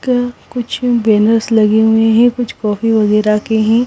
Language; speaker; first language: Hindi; non-native, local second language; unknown